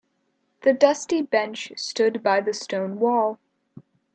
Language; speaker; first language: English; native; English